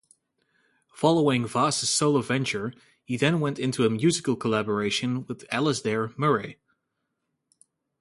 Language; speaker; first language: English; native; English